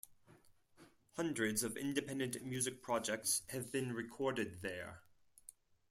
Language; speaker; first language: English; non-native, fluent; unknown